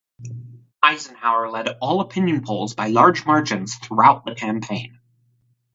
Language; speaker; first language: English; native; English